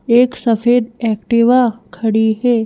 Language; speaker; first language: Hindi; native; Hindi